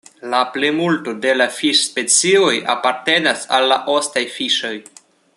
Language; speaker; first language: Esperanto; non-native, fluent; Russian